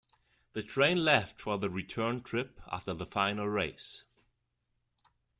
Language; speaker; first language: English; non-native, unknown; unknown